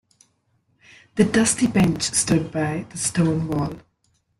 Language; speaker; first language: English; non-native, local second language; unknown